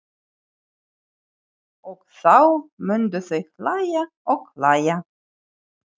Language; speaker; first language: Icelandic; non-native, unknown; Ukrainian